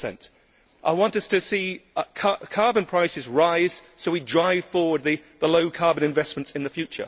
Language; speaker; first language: English; native; English